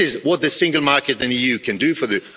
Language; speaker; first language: English; non-native, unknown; Swedish